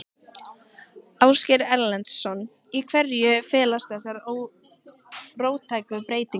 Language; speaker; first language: Icelandic; native; Icelandic